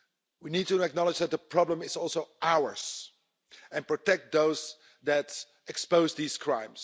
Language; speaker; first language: English; non-native, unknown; Dutch